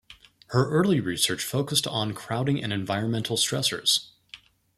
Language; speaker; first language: English; native; English